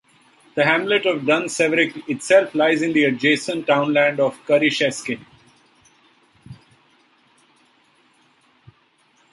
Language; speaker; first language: English; non-native, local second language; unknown